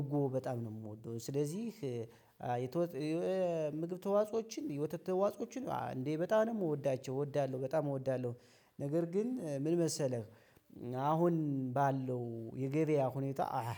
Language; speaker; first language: Amharic; native; Amharic